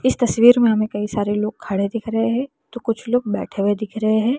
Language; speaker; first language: Hindi; native; Hindi